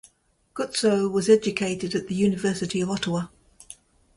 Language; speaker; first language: English; native; English